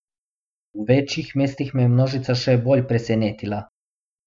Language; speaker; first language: Slovenian; non-native, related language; Bosnian